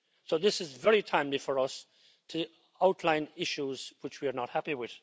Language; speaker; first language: English; native; English